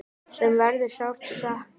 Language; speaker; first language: Icelandic; native; Icelandic